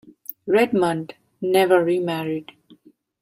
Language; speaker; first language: English; non-native, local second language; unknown